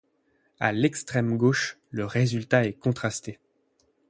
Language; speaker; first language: French; native; French